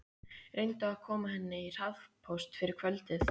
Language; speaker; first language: Icelandic; native; Icelandic